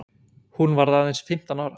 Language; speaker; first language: Icelandic; native; Icelandic